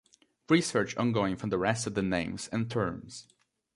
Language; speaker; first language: English; native; English